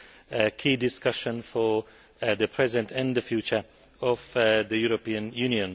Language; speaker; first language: English; non-native, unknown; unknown